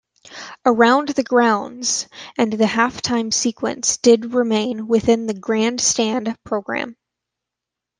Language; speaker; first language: English; native; English